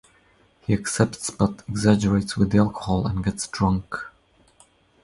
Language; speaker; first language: English; non-native, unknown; Croatian